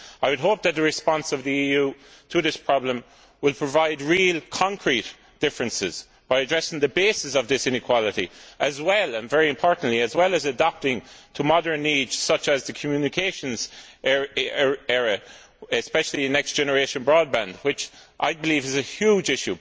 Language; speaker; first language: English; native; English